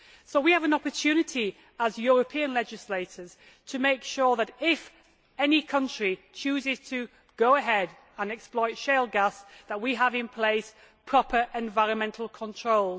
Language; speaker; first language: English; native; English